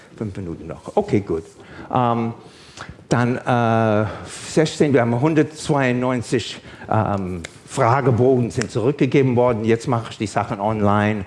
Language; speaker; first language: German; non-native, fluent; English